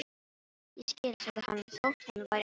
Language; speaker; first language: Icelandic; non-native, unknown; Filipino